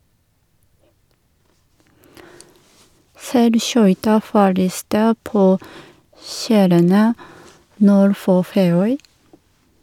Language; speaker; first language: Norwegian; non-native, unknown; Japanese